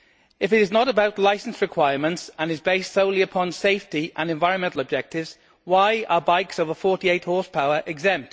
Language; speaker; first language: English; native; English